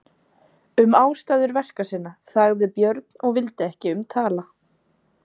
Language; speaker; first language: Icelandic; native; Icelandic